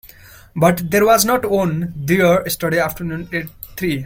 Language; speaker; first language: English; non-native, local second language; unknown